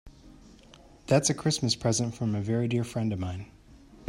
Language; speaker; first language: English; native; English